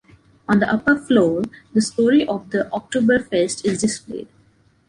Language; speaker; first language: English; non-native, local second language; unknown